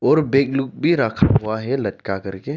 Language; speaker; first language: Hindi; non-native, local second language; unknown